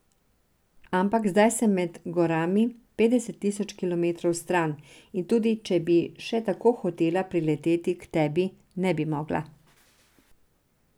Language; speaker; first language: Slovenian; non-native, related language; Serbian